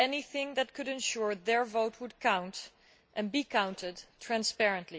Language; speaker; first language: English; non-native, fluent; Dutch